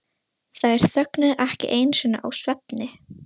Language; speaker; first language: Icelandic; non-native, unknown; Russian